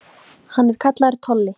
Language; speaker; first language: Icelandic; native; Icelandic